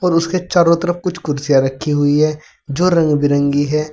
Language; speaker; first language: Hindi; native; Hindi